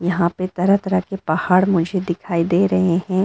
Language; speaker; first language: Hindi; non-native, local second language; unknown